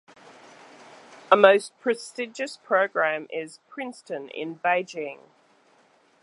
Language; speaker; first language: English; native; English